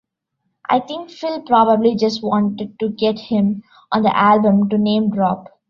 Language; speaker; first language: English; non-native, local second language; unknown